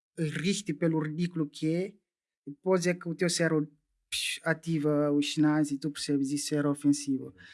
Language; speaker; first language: Portuguese; non-native, local second language; Upper Guinea Crioulo